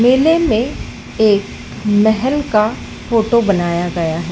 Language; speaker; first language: Hindi; native; Hindi